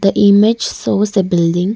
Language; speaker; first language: English; non-native, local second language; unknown